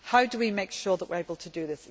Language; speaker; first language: English; native; English